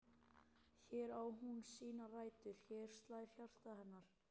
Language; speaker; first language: Icelandic; native; Icelandic